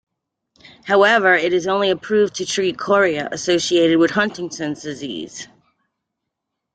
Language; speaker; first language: English; native; English